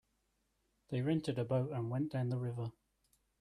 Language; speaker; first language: English; native; English